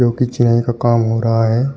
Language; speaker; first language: Hindi; native; Hindi